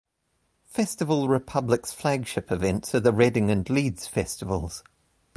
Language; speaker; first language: English; native; English